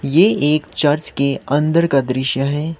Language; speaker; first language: Hindi; non-native, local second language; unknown